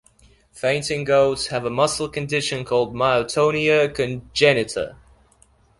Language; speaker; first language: English; non-native, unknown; Belarusian